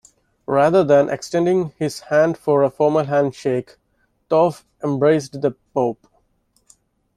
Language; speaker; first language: English; non-native, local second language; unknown